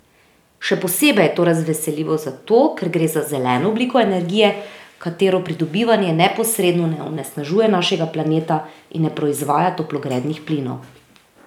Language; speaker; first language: Slovenian; native; Slovenian